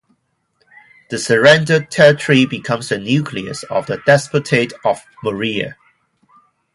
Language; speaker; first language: English; non-native, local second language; Cantonese